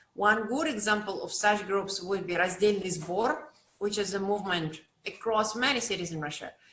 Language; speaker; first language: English; non-native, fluent; Russian